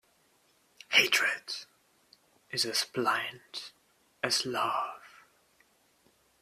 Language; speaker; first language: English; non-native, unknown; German